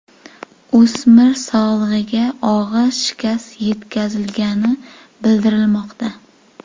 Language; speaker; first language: Uzbek; native; Uzbek